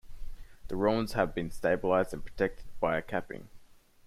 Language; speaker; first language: English; native; English